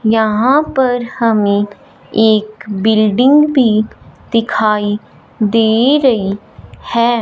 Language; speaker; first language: Hindi; non-native, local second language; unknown